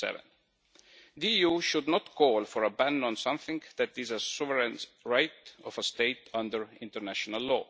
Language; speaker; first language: English; non-native, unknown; Estonian